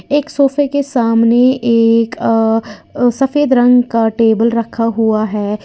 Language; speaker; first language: Hindi; native; Hindi